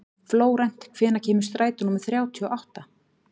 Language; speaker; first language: Icelandic; native; Icelandic